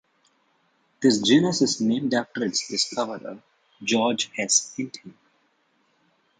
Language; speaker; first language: English; non-native, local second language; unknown